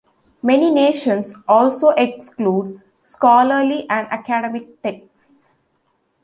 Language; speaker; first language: English; non-native, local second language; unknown